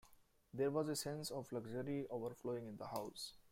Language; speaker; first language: English; non-native, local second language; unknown